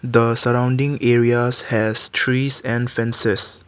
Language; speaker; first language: English; non-native, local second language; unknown